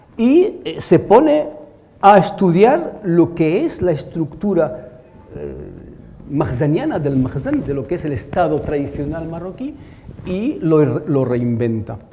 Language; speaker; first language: Spanish; non-native, fluent; Arabic